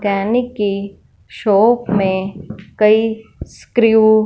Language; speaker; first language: Hindi; non-native, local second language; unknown